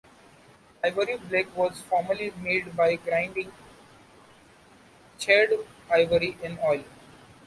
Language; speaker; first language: English; non-native, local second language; Marathi